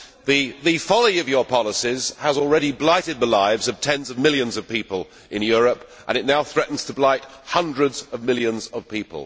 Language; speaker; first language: English; native; English